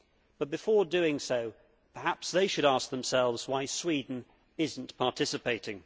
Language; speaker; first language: English; native; English